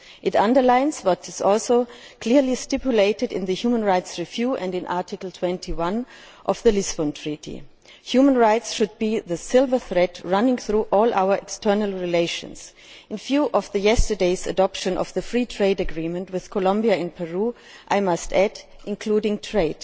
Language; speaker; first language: English; non-native, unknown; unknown